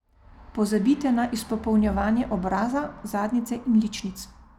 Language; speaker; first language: Slovenian; native; Slovenian